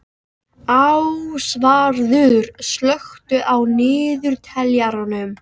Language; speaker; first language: Icelandic; native; Icelandic